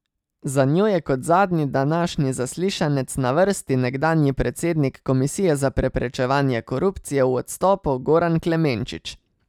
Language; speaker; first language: Slovenian; native; Slovenian